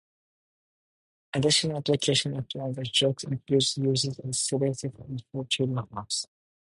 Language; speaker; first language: English; non-native, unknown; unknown